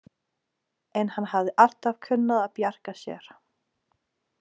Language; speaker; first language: Icelandic; non-native, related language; Danish